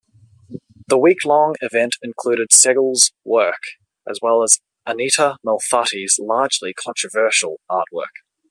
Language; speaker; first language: English; native; English